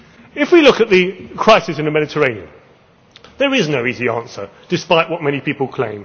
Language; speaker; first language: English; native; English